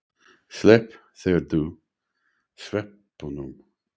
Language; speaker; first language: Icelandic; non-native, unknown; English